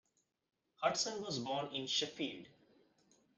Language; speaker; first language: English; non-native, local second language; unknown